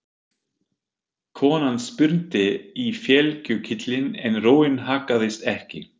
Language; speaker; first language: Icelandic; non-native, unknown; German